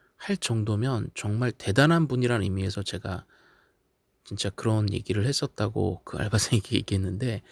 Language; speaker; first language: Korean; native; Korean